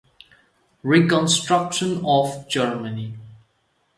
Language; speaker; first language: English; non-native, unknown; Nepali